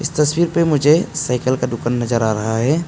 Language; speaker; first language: Hindi; non-native, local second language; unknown